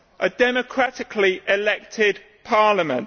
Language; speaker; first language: English; native; English